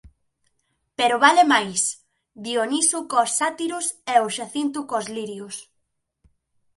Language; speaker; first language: Galician; native; Galician